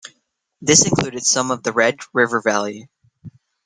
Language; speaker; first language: English; native; English